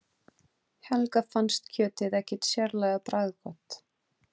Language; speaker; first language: Icelandic; non-native, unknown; Portuguese